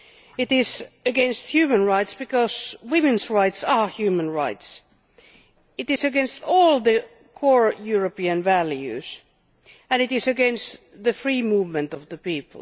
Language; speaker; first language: English; non-native, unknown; Finnish